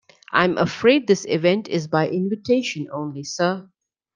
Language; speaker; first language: English; non-native, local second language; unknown